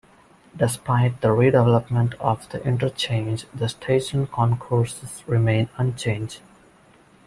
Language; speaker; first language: English; non-native, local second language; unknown